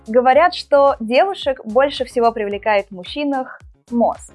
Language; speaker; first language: Russian; native; Russian